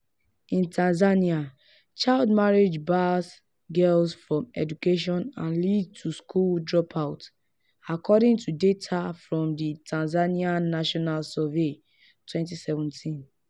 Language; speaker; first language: English; non-native, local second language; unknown